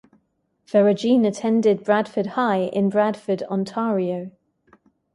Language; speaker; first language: English; native; English